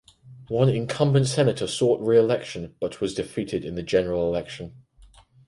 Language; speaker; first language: English; native; English